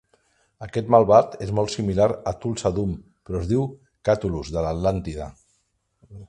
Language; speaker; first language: Catalan; non-native, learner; Spanish